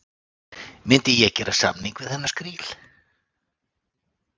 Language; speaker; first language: Icelandic; native; Icelandic